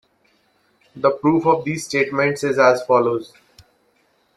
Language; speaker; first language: English; non-native, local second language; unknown